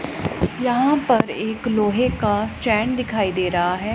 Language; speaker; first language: Hindi; non-native, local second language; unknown